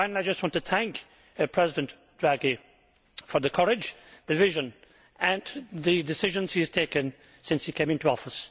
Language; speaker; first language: English; native; English